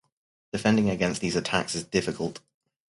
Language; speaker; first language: English; native; English